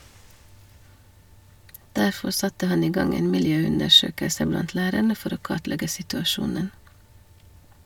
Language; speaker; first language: Norwegian; non-native, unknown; Hungarian